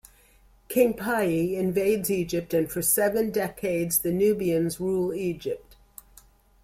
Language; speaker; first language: English; native; English